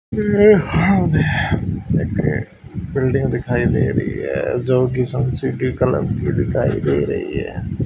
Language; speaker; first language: Hindi; native; Hindi